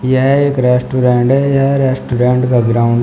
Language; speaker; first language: Hindi; native; Hindi